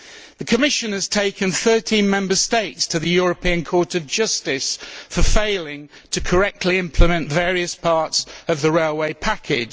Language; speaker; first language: English; native; English